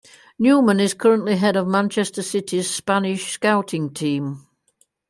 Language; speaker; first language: English; native; English